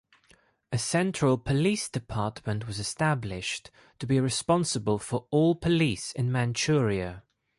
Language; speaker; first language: English; non-native, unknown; Greek